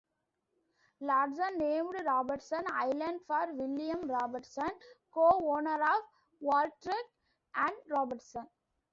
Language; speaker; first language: English; non-native, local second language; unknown